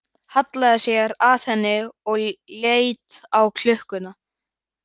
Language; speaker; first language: Icelandic; native; Icelandic